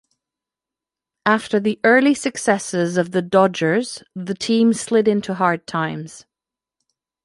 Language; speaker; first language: English; non-native, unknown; French